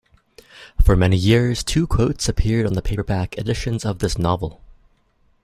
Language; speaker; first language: English; native; English